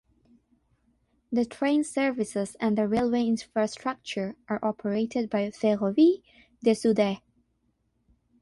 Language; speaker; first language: English; non-native, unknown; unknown